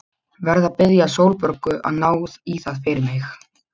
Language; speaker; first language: Icelandic; non-native, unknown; Polish